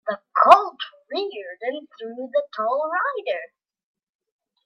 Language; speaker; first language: English; native; English